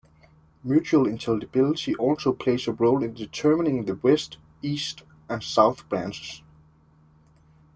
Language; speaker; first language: English; native; English